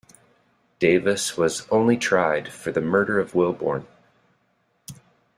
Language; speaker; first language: English; native; English